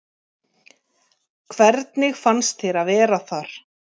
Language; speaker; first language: Icelandic; native; Icelandic